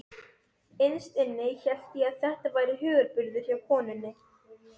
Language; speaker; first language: Icelandic; non-native, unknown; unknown